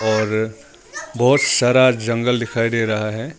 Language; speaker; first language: Hindi; non-native, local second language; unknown